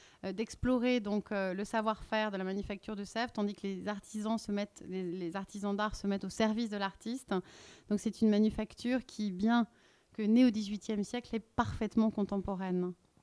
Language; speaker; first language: French; native; French